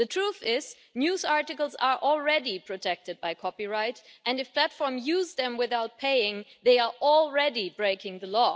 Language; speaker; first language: English; non-native, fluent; German